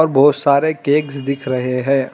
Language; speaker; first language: Hindi; non-native, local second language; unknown